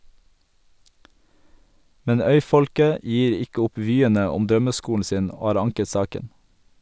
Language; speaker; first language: Norwegian; native; Norwegian